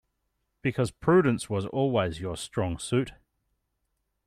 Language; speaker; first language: English; native; English